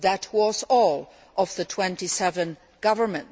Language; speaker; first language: English; non-native, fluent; Luxembourgish